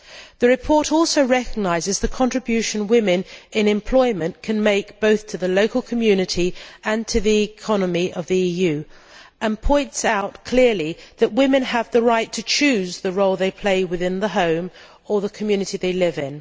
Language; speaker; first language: English; native; English